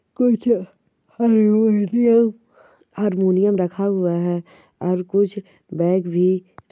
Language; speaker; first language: Hindi; non-native, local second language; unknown